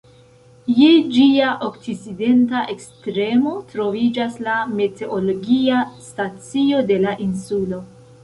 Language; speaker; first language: Esperanto; non-native, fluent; Central Kurdish